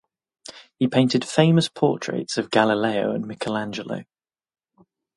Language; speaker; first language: English; native; English